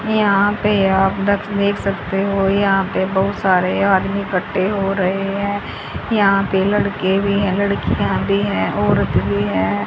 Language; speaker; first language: Hindi; native; Hindi